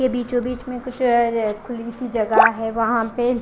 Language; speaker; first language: Hindi; non-native, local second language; Punjabi